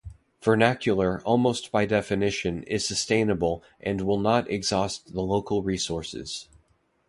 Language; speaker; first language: English; native; English